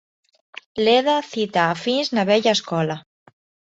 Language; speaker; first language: Galician; non-native, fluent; Spanish